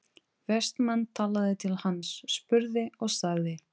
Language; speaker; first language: Icelandic; non-native, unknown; Portuguese